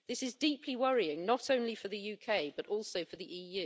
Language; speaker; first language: English; native; English